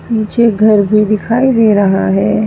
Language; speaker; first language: Hindi; native; Hindi